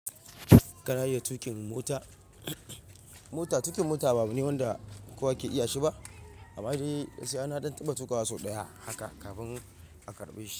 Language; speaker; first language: Hausa; non-native, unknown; Yoruba